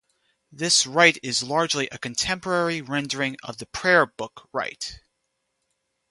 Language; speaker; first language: English; native; English